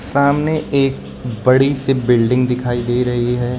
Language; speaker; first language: Hindi; native; Hindi